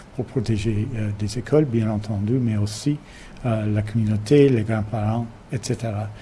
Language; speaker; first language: French; non-native, fluent; English